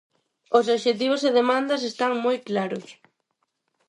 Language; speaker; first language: Galician; non-native, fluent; Spanish